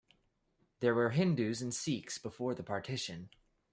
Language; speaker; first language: English; native; English